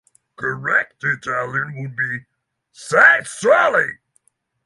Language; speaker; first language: English; non-native, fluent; Norwegian